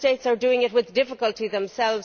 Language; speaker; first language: English; native; English